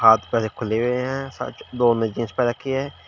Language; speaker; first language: Hindi; native; Hindi